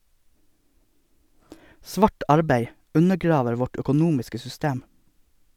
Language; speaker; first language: Norwegian; native; Norwegian